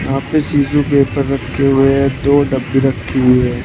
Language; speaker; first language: Hindi; native; Hindi